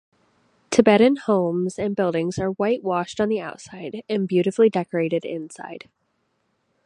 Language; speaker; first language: English; native; English